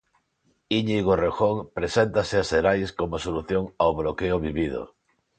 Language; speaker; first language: Galician; non-native, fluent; Spanish